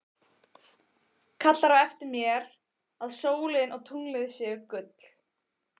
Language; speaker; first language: Icelandic; native; Icelandic